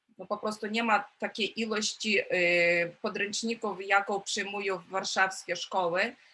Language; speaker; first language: Polish; non-native, related language; Ukrainian